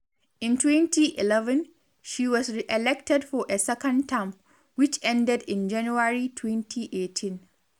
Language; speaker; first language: English; non-native, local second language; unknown